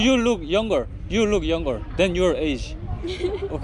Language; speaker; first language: English; non-native, learner; Korean